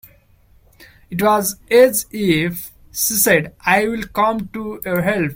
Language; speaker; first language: English; non-native, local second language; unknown